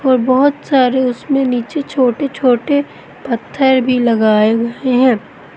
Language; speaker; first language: Hindi; native; Hindi